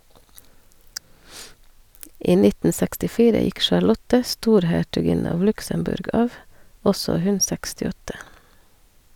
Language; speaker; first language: Norwegian; non-native, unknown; Hungarian